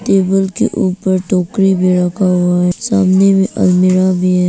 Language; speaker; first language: Hindi; non-native, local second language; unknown